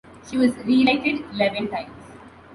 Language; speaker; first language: English; non-native, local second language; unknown